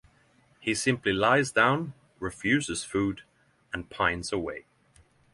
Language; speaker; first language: English; non-native, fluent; Norwegian